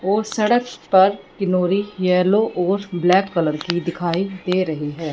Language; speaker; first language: Hindi; non-native, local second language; Punjabi